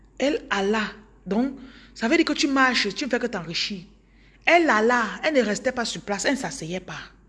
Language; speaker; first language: French; non-native, local second language; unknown